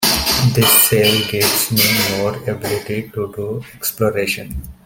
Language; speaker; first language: English; non-native, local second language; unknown